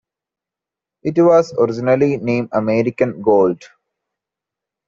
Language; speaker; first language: English; non-native, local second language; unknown